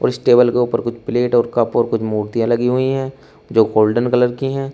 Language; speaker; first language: Hindi; native; Hindi